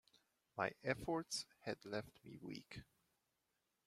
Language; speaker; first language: English; non-native, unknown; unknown